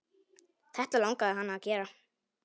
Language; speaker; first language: Icelandic; non-native, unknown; Polish